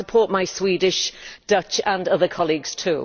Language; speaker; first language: English; native; English